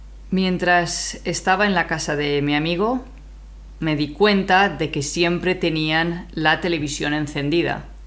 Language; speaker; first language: Spanish; native; Spanish